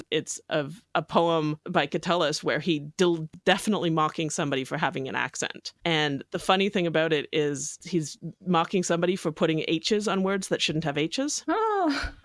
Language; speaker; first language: English; native; English